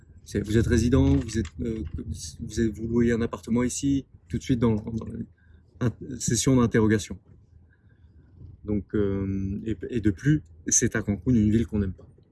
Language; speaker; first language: French; native; French